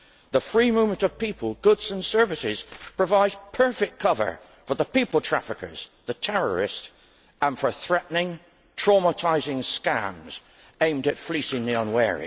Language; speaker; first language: English; native; English